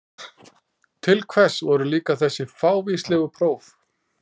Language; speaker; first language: Icelandic; native; Icelandic